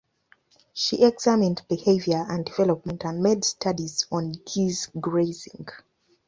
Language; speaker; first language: English; non-native, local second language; Ganda